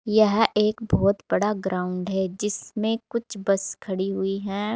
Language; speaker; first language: Hindi; native; Hindi